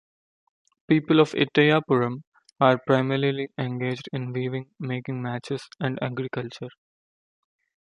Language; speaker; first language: English; non-native, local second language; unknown